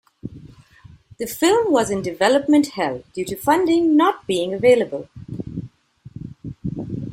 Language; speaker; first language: English; non-native, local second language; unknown